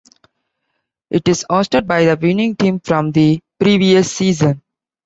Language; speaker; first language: English; non-native, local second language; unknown